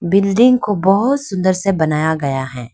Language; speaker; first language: Hindi; non-native, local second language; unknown